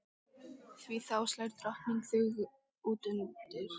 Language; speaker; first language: Icelandic; native; Icelandic